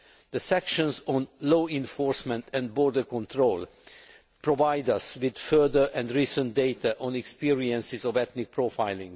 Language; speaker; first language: English; non-native, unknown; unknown